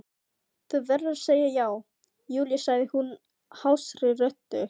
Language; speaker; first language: Icelandic; non-native, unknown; Filipino